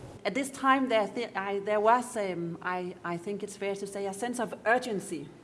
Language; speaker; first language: English; non-native, fluent; Danish